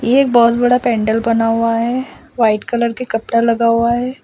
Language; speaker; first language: Hindi; non-native, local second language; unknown